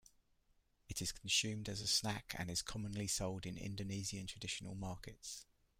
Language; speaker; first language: English; native; English